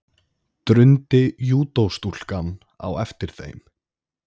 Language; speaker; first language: Icelandic; native; Icelandic